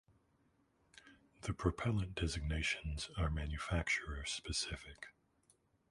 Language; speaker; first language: English; native; English